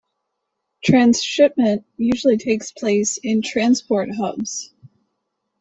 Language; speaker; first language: English; native; English